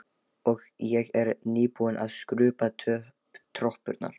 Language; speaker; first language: Icelandic; non-native, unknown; Lithuanian